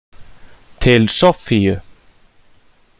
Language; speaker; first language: Icelandic; native; Icelandic